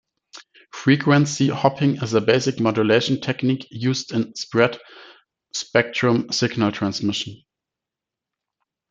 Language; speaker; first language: English; non-native, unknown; German